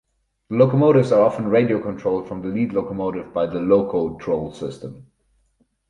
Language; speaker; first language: English; non-native, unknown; German